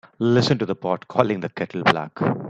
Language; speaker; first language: English; non-native, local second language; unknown